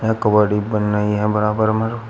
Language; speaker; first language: Hindi; native; Hindi